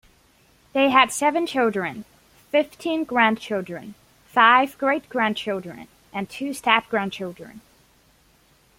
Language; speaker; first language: English; non-native, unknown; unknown